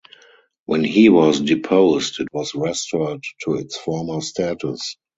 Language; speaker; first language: English; non-native, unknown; German